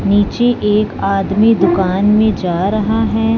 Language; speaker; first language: Hindi; non-native, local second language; Punjabi